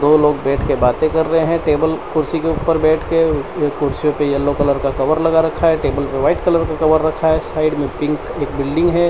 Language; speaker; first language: Hindi; non-native, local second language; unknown